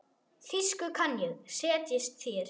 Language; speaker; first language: Icelandic; non-native, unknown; German